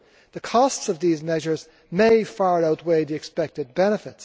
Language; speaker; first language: English; native; English